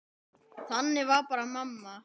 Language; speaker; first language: Icelandic; native; Icelandic